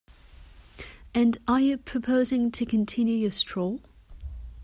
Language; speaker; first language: English; non-native, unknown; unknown